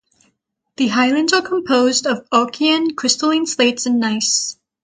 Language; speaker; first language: English; native; English